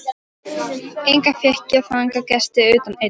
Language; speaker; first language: Icelandic; non-native, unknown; Polish